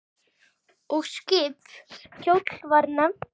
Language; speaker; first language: Icelandic; native; Icelandic